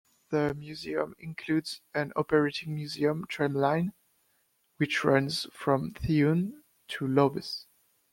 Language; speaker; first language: English; non-native, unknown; French